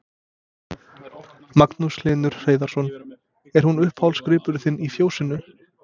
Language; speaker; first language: Icelandic; non-native, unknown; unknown